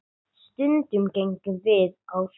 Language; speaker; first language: Icelandic; non-native, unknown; English